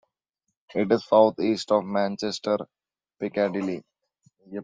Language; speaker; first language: English; non-native, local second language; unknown